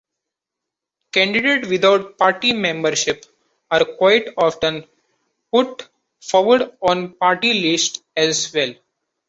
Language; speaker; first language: English; non-native, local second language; Marathi